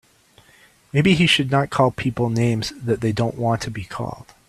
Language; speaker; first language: English; native; English